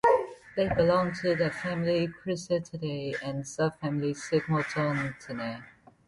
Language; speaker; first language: English; non-native, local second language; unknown